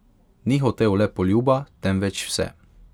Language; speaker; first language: Slovenian; non-native, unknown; Hungarian